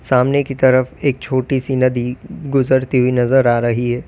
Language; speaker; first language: Hindi; native; Hindi